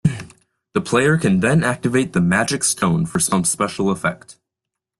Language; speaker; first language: English; native; English